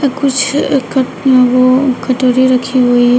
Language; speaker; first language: Hindi; native; Hindi